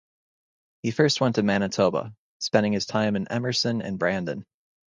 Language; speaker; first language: English; native; English